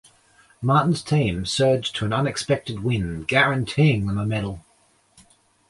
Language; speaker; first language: English; native; English